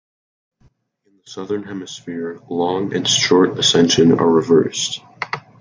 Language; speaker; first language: English; native; English